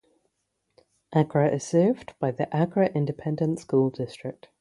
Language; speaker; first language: English; native; English